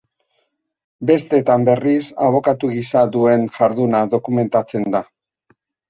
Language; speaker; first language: Basque; native; Basque